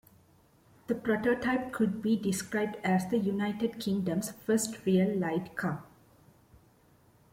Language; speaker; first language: English; non-native, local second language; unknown